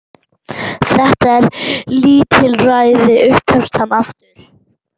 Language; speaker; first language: Icelandic; non-native, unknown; German